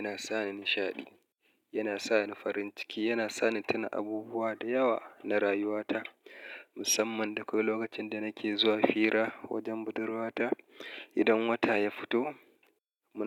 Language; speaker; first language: Hausa; native; Hausa